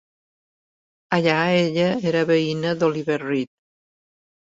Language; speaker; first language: Catalan; native; Catalan